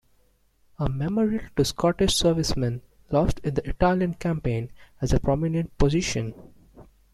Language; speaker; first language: English; non-native, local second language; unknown